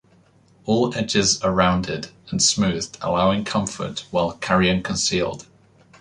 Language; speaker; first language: English; native; English